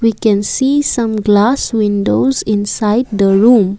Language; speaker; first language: English; non-native, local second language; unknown